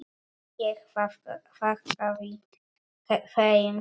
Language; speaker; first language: Icelandic; non-native, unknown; Polish